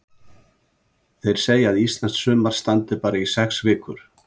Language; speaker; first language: Icelandic; native; Icelandic